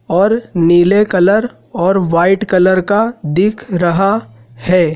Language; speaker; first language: Hindi; native; Hindi